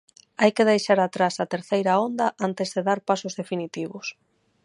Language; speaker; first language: Galician; non-native, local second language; Spanish